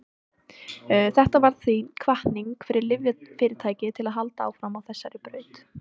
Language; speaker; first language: Icelandic; native; Icelandic